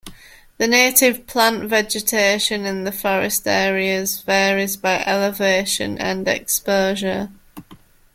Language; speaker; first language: English; native; English